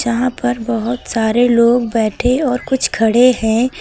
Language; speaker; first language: Hindi; native; Hindi